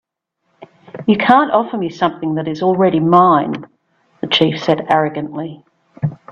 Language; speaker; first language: English; native; English